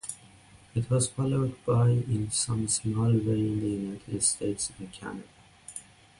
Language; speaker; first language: English; non-native, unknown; Persian